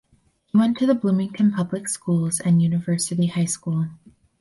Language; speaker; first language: English; native; English